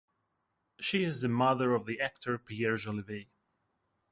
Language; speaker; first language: English; non-native, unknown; Russian